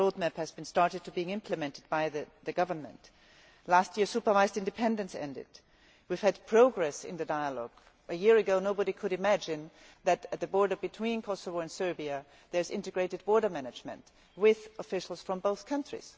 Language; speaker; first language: English; non-native, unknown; German